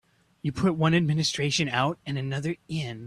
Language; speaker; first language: English; native; English